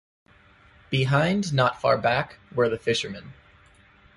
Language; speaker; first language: English; native; English